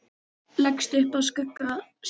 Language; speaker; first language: Icelandic; non-native, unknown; Filipino